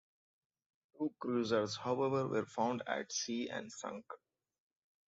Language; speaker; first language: English; non-native, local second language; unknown